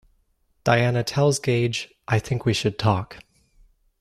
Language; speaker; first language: English; native; English